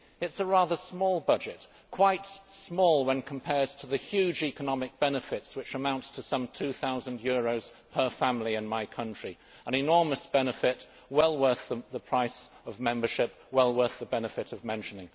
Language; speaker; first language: English; native; English